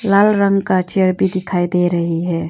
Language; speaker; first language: Hindi; non-native, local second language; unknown